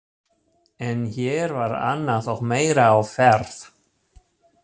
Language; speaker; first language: Icelandic; non-native, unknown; German